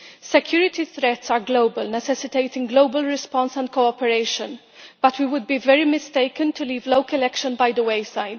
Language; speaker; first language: English; non-native, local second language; Maltese